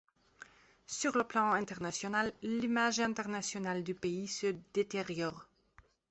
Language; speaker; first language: French; non-native, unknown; Belarusian